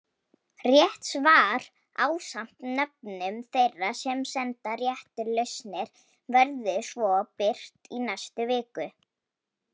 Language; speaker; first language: Icelandic; non-native, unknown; Polish